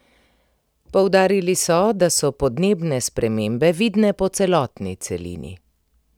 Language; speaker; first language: Slovenian; native; Slovenian